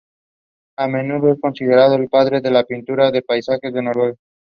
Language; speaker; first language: English; non-native, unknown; Spanish